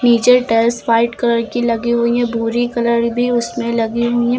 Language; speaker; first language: Hindi; native; Hindi